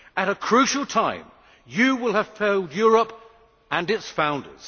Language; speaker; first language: English; native; English